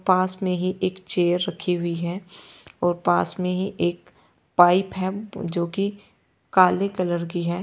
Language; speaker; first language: Hindi; native; Hindi